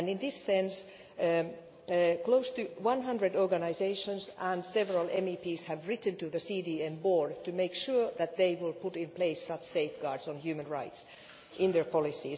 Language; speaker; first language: English; non-native, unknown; Finnish